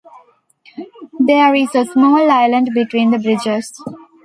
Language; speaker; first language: English; non-native, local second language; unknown